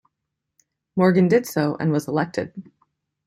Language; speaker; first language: English; native; English